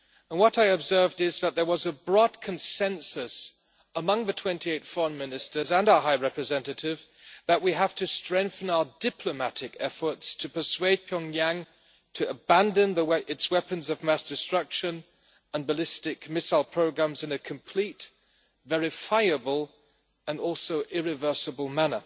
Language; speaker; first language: English; non-native, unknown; German